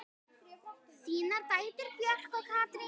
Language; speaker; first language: Icelandic; native; Icelandic